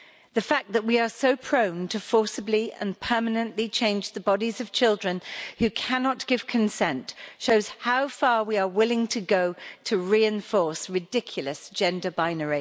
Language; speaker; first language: English; native; English